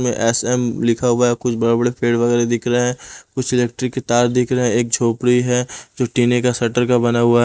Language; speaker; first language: Hindi; non-native, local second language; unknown